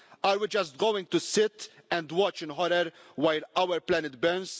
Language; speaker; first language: English; non-native, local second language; Maltese